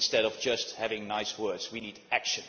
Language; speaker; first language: English; non-native, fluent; Dutch